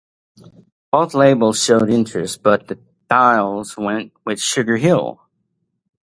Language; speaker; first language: English; native; English